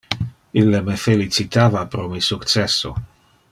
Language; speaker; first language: Interlingua; non-native, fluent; Dutch